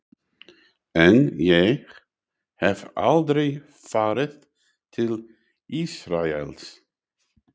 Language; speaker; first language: Icelandic; non-native, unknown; English